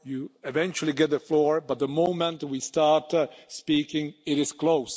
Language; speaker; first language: English; non-native, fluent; Czech